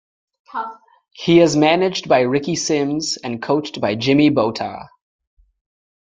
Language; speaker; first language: English; native; English